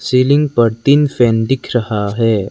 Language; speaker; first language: Hindi; non-native, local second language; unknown